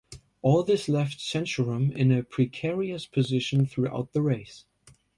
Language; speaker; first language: English; non-native, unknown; German